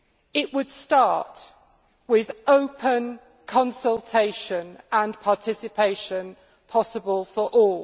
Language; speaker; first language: English; native; English